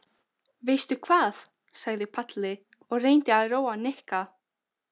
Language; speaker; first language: Icelandic; non-native, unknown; Albanian